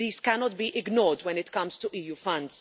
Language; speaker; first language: English; non-native, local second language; Maltese